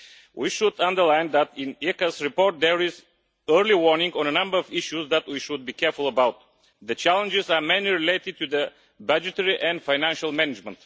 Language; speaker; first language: English; non-native, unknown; Bulgarian